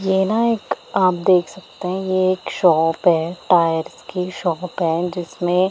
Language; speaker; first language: Hindi; non-native, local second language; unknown